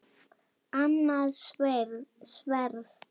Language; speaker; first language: Icelandic; non-native, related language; Danish